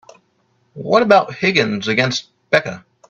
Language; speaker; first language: English; native; English